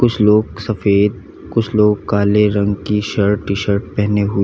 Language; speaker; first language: Hindi; native; Hindi